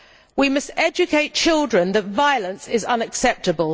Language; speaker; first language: English; native; English